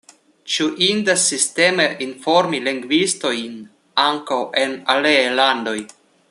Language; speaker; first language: Esperanto; non-native, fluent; Russian